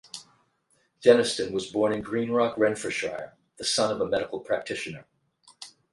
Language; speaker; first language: English; native; English